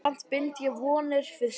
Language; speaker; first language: Icelandic; native; Icelandic